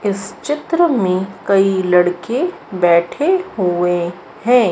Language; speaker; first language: Hindi; native; Hindi